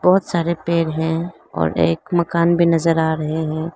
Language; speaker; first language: Hindi; non-native, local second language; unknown